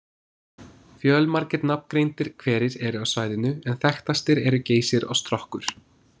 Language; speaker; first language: Icelandic; non-native, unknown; English